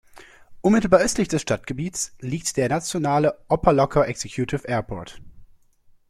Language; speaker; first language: German; native; German